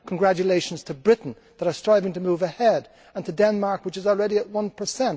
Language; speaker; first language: English; native; English